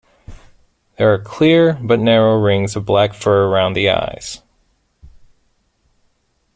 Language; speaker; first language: English; native; English